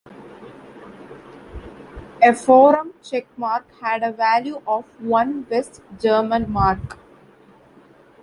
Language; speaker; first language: English; non-native, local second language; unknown